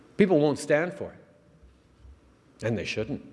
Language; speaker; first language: English; early bilingual, other home language; French